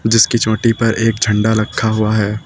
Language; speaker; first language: Hindi; native; Hindi